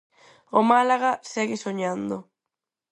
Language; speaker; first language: Galician; non-native, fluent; Spanish